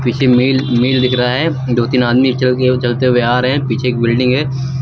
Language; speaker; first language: Hindi; native; Hindi